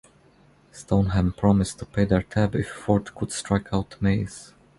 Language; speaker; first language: English; non-native, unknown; Croatian